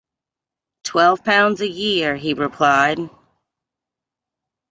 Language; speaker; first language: English; native; English